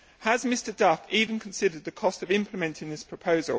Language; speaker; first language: English; native; English